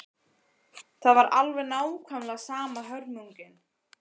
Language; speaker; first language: Icelandic; native; Icelandic